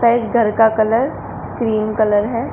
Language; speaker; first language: Hindi; native; Hindi